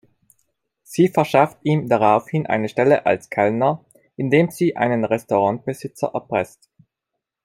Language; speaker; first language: German; non-native, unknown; Italian